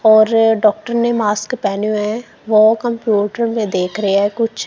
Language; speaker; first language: Hindi; non-native, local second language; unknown